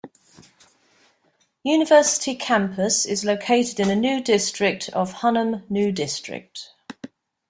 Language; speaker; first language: English; native; English